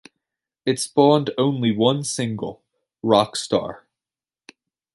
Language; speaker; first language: English; native; English